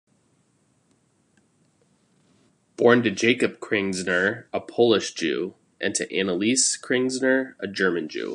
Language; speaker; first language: English; native; English